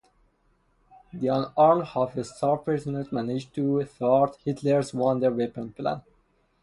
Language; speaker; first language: English; non-native, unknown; Persian